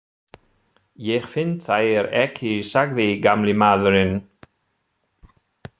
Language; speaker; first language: Icelandic; non-native, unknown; German